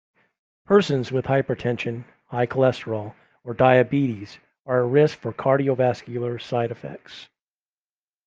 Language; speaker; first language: English; native; English